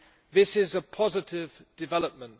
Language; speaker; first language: English; non-native, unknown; German